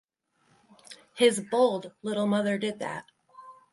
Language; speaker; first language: English; native; English